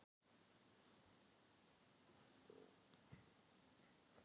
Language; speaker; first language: Icelandic; non-native, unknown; Thai